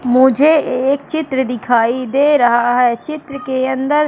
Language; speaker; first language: Hindi; native; Hindi